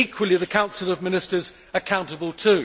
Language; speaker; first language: English; native; English